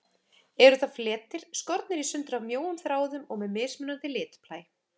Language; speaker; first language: Icelandic; native; Icelandic